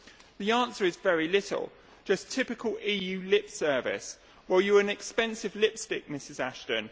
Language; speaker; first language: English; native; English